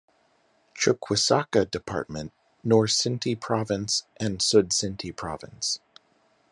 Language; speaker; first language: English; native; English